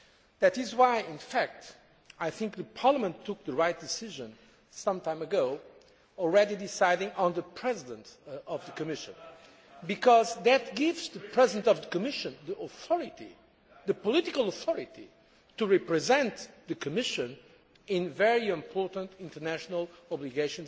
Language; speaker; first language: English; non-native, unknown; Portuguese